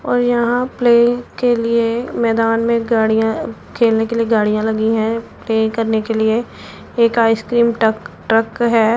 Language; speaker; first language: Hindi; non-native, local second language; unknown